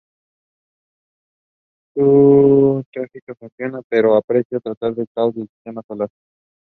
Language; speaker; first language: English; non-native, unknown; Spanish